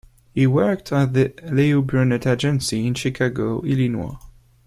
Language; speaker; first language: English; non-native, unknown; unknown